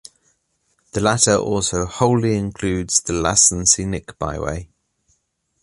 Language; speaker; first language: English; native; English